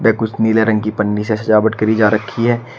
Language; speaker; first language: Hindi; native; Hindi